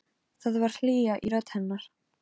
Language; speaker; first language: Icelandic; non-native, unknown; Polish